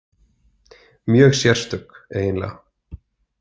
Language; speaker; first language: Icelandic; native; Icelandic